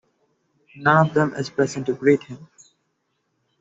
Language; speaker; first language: English; non-native, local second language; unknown